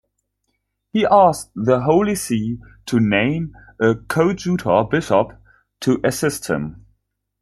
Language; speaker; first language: English; non-native, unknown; German